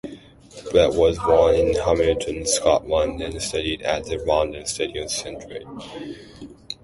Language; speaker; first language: English; non-native, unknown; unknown